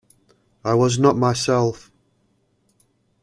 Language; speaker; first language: English; native; English